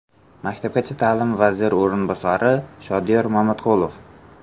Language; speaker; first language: Uzbek; native; Uzbek